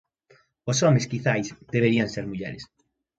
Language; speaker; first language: Galician; native; Galician